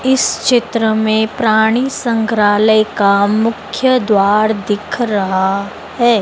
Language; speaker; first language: Hindi; native; Hindi